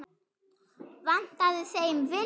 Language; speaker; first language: Icelandic; non-native, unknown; German